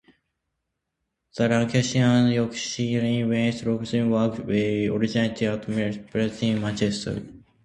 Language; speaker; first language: English; non-native, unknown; Japanese